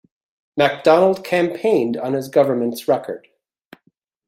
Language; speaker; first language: English; native; English